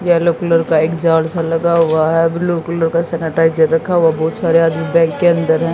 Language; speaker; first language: Hindi; native; Hindi